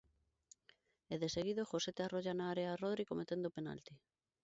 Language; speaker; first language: Galician; non-native, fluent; Spanish